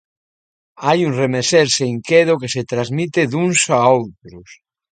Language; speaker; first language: Galician; native; Galician